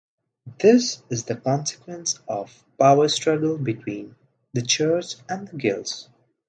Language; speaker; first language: English; non-native, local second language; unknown